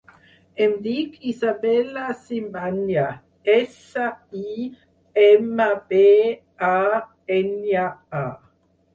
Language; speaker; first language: Catalan; non-native, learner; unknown